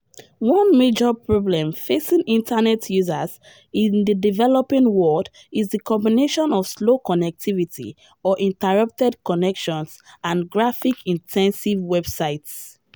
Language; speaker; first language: English; non-native, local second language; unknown